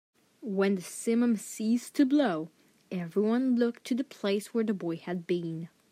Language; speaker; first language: English; native; English